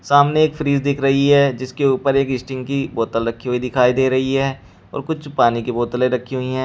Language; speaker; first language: Hindi; native; Hindi